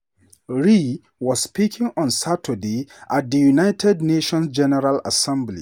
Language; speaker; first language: English; non-native, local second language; Hausa